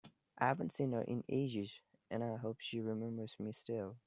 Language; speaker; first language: English; non-native, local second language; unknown